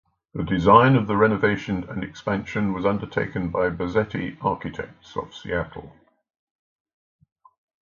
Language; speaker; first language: English; native; English